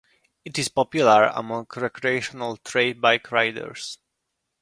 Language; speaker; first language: English; non-native, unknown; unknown